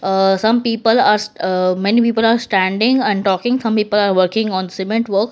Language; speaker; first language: English; non-native, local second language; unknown